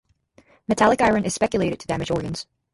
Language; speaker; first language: English; native; English